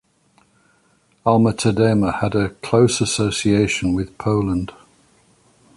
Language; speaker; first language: English; native; English